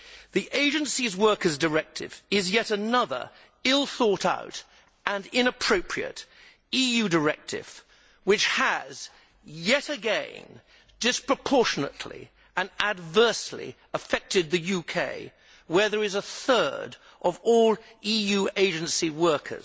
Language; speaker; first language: English; native; English